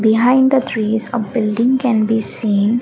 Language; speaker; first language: English; non-native, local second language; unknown